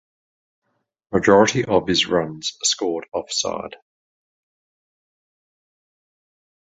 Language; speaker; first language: English; native; English